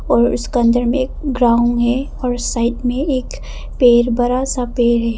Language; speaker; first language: Hindi; early bilingual, other home language; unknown